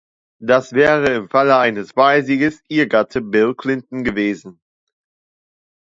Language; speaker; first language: German; native; German